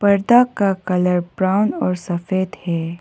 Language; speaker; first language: Hindi; non-native, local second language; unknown